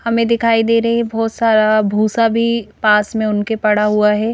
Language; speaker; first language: Hindi; native; Hindi